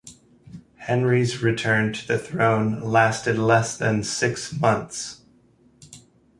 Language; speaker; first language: English; native; English